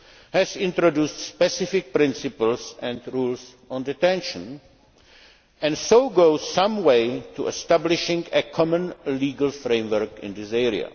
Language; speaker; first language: English; non-native, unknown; Czech